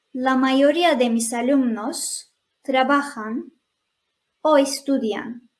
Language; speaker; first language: Spanish; non-native, fluent; Turkish